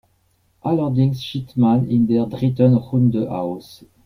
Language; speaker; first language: German; non-native, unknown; French